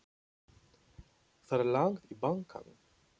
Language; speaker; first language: Icelandic; non-native, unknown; Polish